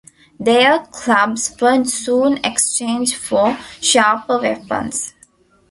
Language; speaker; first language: English; non-native, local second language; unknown